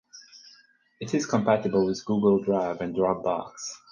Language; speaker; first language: English; non-native, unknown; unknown